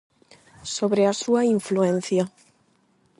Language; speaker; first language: Galician; non-native, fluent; Spanish